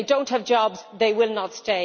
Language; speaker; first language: English; native; English